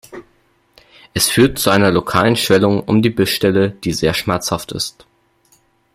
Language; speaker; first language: German; native; German